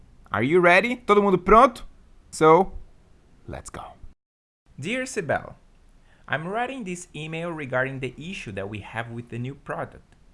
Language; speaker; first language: English; non-native, fluent; Portuguese